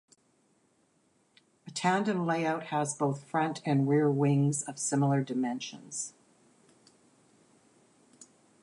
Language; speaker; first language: English; native; English